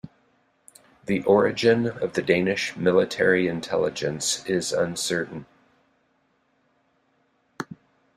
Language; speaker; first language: English; native; English